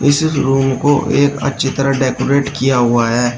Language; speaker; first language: Hindi; native; Hindi